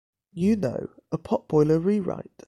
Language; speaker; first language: English; native; English